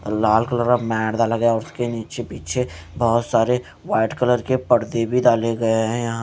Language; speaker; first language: Hindi; non-native, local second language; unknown